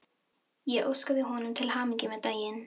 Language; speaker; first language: Icelandic; non-native, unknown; Filipino